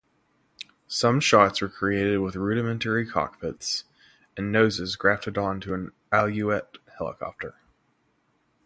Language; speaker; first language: English; native; English